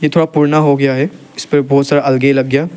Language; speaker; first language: Hindi; non-native, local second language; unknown